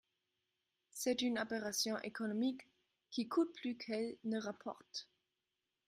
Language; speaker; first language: French; non-native, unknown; German